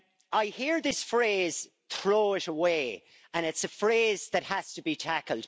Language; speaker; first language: English; native; English